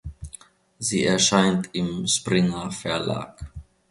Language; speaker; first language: German; non-native, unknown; Finnish